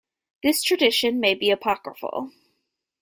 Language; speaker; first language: English; native; English